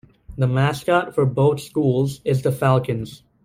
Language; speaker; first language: English; native; English